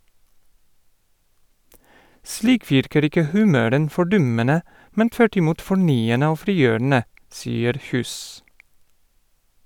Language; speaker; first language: Norwegian; non-native, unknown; Polish